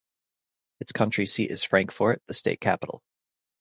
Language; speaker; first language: English; native; English